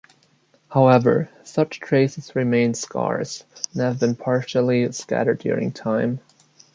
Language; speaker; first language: English; non-native, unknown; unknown